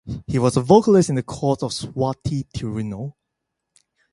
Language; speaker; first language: English; non-native, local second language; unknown